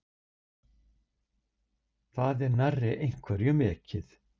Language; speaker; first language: Icelandic; native; Icelandic